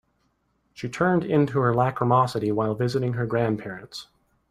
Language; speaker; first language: English; native; English